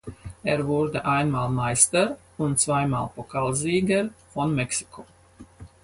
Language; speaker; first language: German; non-native, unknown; Latvian